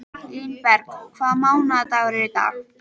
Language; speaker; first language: Icelandic; native; Icelandic